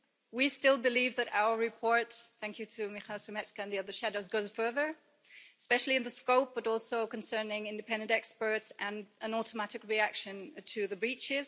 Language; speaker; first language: English; early bilingual, heritage; German